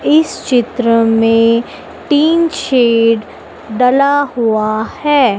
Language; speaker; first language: Hindi; native; Hindi